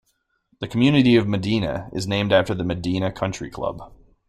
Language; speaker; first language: English; native; English